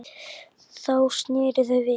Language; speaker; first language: Icelandic; native; Icelandic